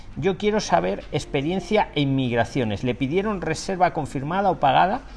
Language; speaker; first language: Spanish; native; Spanish